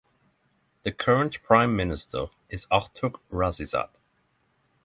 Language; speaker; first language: English; non-native, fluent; Norwegian